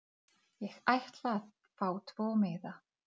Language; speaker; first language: Icelandic; non-native, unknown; Czech